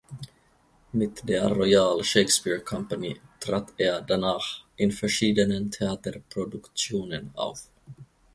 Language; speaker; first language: German; non-native, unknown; Finnish